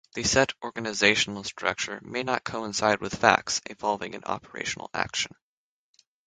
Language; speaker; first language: English; native; English